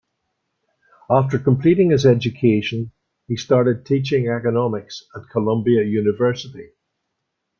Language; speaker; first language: English; native; English